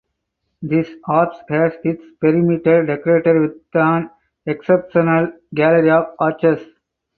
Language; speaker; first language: English; non-native, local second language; Tamil